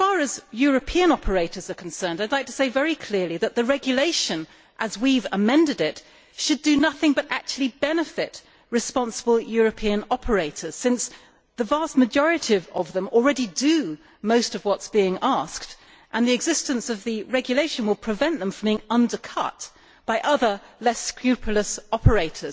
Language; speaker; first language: English; native; English